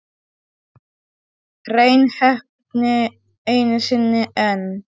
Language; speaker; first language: Icelandic; non-native, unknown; Polish